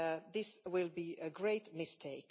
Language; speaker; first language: English; non-native, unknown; Finnish